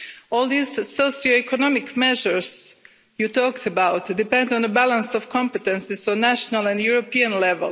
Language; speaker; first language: English; non-native, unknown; Croatian